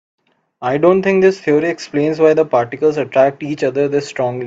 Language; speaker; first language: English; non-native, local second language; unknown